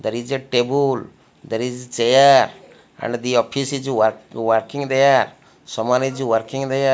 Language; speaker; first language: English; non-native, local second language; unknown